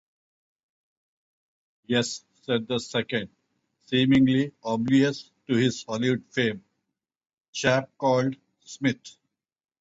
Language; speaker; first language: English; non-native, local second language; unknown